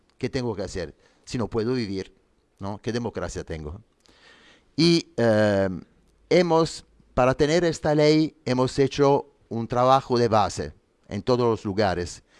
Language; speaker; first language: Spanish; non-native, fluent; Italian